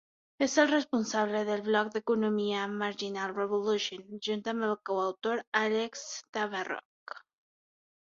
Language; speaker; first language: Catalan; non-native, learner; Spanish